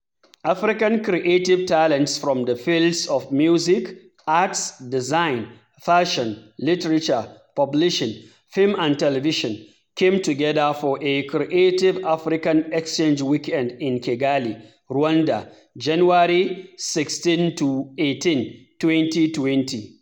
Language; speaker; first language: English; non-native, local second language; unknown